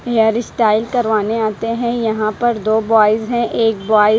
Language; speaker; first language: Hindi; non-native, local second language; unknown